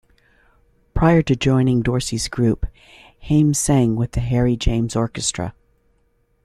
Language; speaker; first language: English; native; English